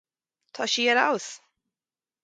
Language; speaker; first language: Irish; native; Irish